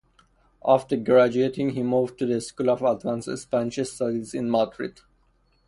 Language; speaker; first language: English; non-native, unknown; Persian